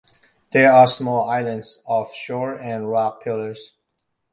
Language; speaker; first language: English; non-native, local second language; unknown